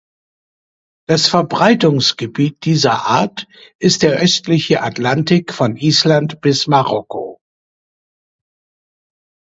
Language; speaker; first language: German; native; German